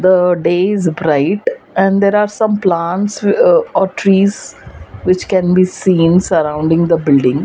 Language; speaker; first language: English; non-native, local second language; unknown